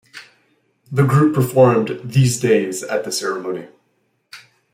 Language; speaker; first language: English; native; English